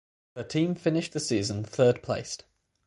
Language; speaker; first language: English; native; English